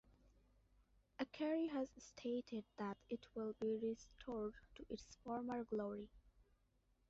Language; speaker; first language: English; non-native, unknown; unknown